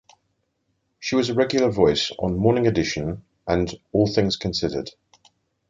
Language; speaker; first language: English; native; English